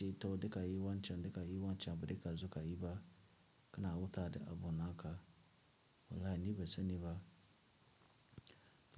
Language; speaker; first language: Hausa; non-native, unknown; Tiv